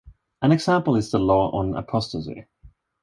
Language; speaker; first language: English; non-native, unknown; Swedish